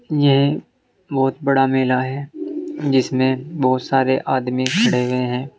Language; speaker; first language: Hindi; native; Hindi